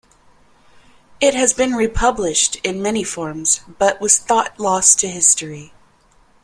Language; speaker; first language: English; native; English